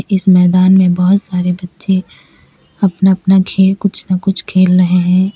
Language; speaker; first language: Hindi; native; Hindi